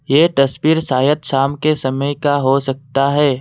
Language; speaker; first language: Hindi; non-native, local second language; Assamese